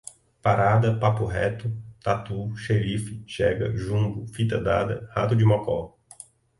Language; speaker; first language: Portuguese; native; Portuguese